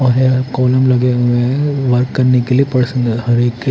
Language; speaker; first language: Hindi; native; Hindi